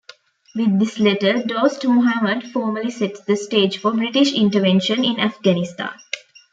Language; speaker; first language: English; non-native, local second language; Tamil